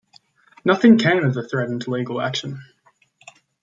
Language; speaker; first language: English; native; English